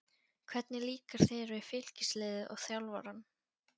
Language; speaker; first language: Icelandic; non-native, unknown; Polish